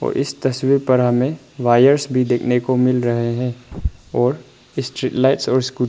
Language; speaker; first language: Hindi; non-native, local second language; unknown